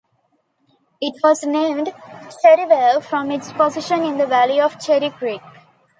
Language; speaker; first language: English; non-native, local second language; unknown